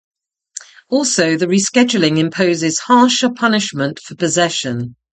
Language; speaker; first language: English; native; English